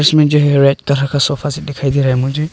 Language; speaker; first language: Hindi; non-native, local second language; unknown